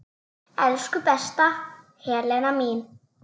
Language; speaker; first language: Icelandic; native; Icelandic